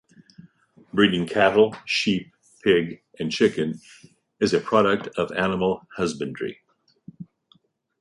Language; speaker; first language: English; native; English